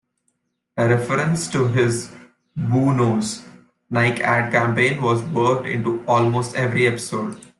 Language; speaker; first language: English; non-native, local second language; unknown